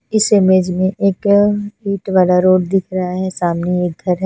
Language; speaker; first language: Hindi; non-native, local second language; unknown